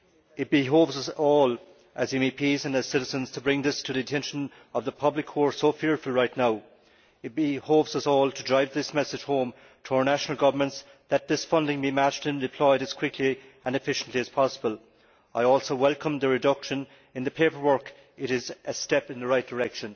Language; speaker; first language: English; native; English